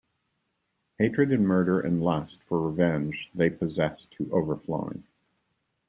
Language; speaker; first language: English; native; English